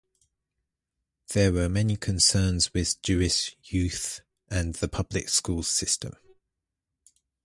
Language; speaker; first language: English; native; English